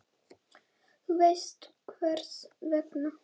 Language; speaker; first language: Icelandic; native; Icelandic